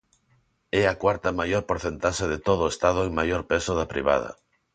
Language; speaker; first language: Galician; non-native, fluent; Spanish